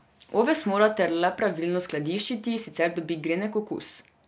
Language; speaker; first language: Slovenian; non-native, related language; Serbian